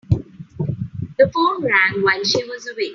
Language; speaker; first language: English; non-native, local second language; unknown